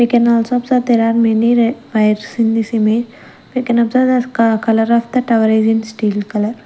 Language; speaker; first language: English; non-native, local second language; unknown